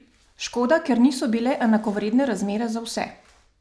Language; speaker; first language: Slovenian; native; Slovenian